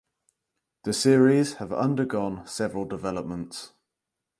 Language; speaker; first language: English; native; English